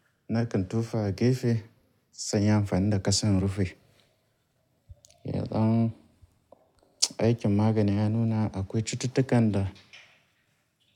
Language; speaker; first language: Hausa; native; Hausa